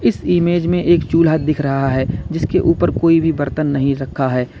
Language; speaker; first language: Hindi; native; Hindi